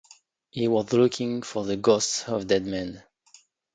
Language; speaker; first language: English; non-native, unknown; French